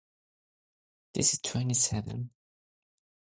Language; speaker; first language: English; non-native, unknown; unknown